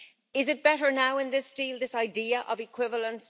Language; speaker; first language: English; native; English